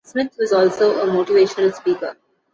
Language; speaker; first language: English; non-native, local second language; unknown